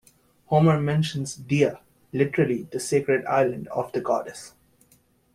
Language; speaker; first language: English; native; English